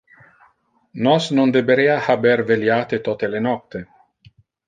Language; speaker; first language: Interlingua; non-native, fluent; Italian